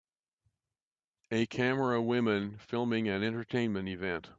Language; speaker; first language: English; native; English